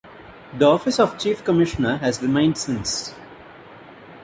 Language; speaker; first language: English; non-native, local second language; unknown